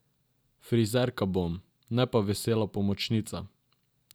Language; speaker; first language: Slovenian; non-native, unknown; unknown